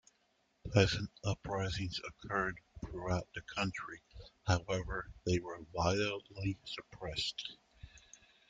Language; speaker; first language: English; native; English